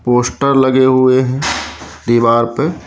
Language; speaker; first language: Hindi; native; Hindi